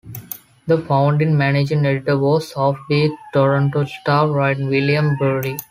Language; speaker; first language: English; non-native, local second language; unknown